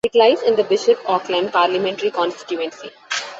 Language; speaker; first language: English; non-native, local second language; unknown